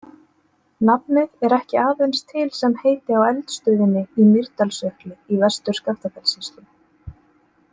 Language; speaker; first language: Icelandic; native; Icelandic